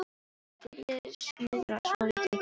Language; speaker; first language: Icelandic; non-native, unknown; Filipino